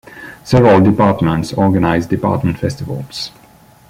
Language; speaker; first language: English; non-native, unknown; French